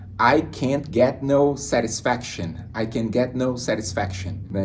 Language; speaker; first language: English; non-native, fluent; Portuguese